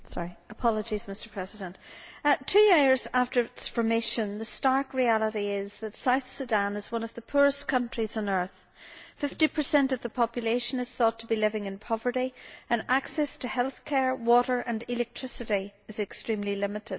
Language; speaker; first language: English; native; English